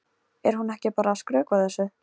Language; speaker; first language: Icelandic; non-native, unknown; Polish